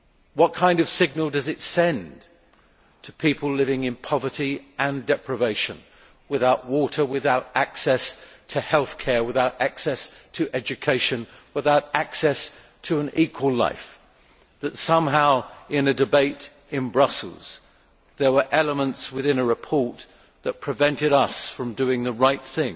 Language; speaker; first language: English; native; English